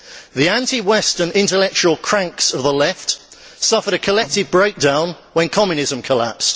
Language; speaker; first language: English; native; English